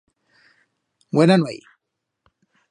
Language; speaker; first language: Aragonese; native; Aragonese